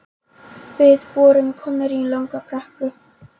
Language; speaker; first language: Icelandic; non-native, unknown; Polish